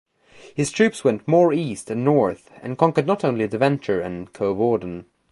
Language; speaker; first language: English; native; English